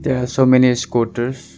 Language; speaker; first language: English; non-native, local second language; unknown